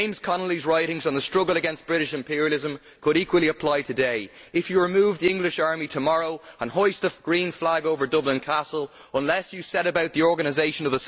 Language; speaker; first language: English; native; English